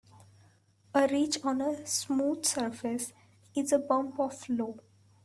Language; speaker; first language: English; non-native, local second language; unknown